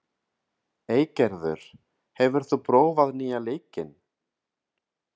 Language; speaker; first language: Icelandic; non-native, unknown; Catalan